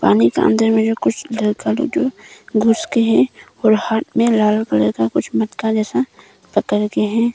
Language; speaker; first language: Hindi; non-native, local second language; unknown